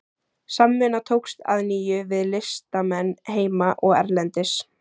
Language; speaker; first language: Icelandic; native; Icelandic